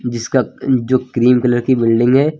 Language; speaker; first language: Hindi; native; Hindi